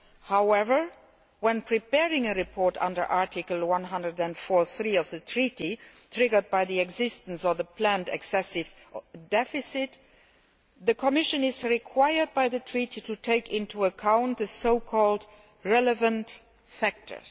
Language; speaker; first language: English; non-native, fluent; Luxembourgish